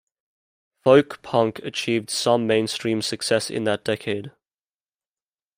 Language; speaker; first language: English; native; English